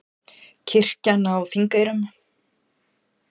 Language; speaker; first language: Icelandic; native; Icelandic